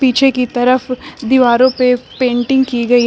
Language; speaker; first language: Hindi; native; Hindi